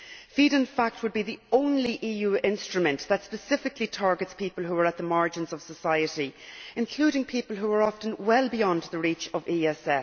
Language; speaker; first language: English; native; English